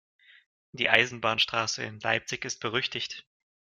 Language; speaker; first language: German; non-native, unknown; Russian